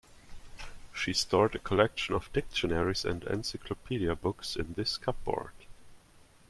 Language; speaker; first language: English; non-native, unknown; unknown